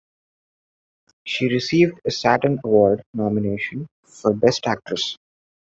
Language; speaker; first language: English; non-native, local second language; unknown